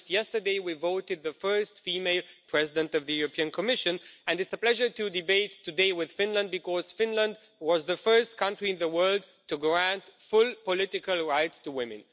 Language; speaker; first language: English; non-native, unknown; Romanian